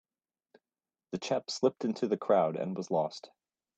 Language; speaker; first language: English; native; English